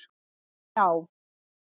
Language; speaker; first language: Icelandic; native; Icelandic